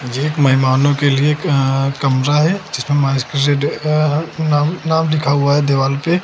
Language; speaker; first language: Hindi; native; Hindi